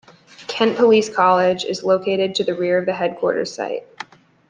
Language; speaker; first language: English; native; English